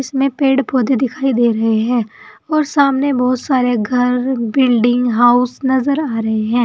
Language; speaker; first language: Hindi; native; Hindi